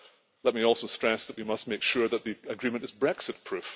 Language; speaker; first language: English; native; English